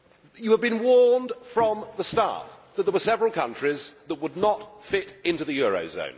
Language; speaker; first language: English; native; English